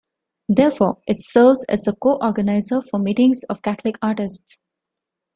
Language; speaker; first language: English; non-native, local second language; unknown